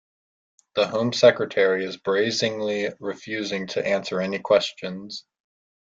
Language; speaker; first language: English; native; English